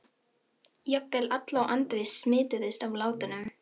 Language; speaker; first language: Icelandic; non-native, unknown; Filipino